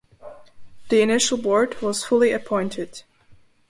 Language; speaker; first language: English; non-native, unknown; Slovak